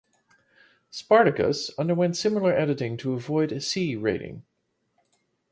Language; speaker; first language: English; non-native, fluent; Dutch